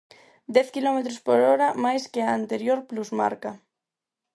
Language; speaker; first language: Galician; non-native, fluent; Spanish